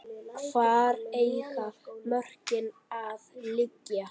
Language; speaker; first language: Icelandic; native; Icelandic